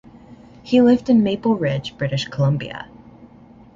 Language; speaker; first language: English; native; English